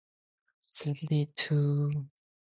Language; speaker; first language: English; non-native, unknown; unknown